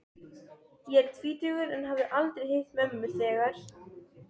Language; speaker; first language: Icelandic; non-native, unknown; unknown